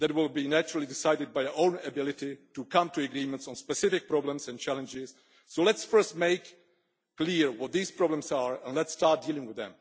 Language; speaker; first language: English; non-native, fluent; Czech